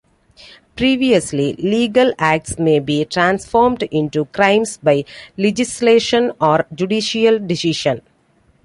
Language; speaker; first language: English; non-native, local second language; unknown